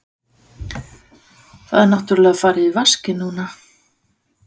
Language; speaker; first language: Icelandic; non-native, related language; Danish